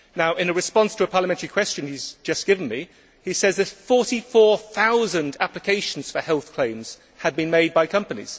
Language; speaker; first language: English; native; English